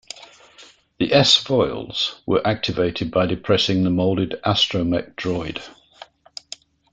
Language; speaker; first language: English; native; English